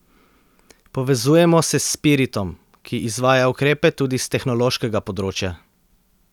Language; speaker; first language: Slovenian; native; Slovenian